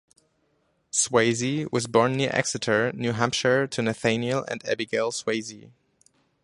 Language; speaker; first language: English; non-native, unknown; German